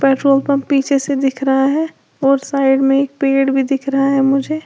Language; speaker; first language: Hindi; native; Hindi